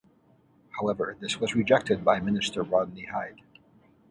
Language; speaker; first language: English; native; English